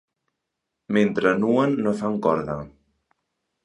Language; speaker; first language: Catalan; non-native, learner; Spanish